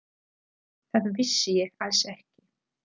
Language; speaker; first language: Icelandic; non-native, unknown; Polish